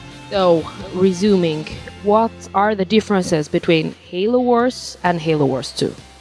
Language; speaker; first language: English; non-native, fluent; Italian